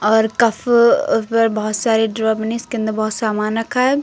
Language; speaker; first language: Hindi; native; Hindi